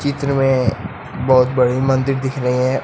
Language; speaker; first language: Hindi; native; Hindi